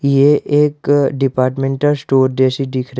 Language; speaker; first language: Hindi; non-native, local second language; Gujarati